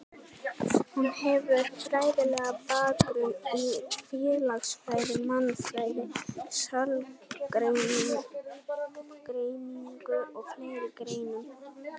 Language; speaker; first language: Icelandic; native; Icelandic